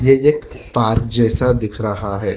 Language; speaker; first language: Hindi; non-native, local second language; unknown